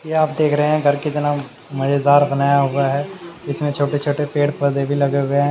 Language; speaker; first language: Hindi; native; Hindi